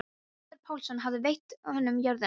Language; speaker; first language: Icelandic; non-native, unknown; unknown